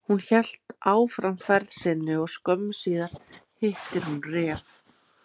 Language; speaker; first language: Icelandic; native; Icelandic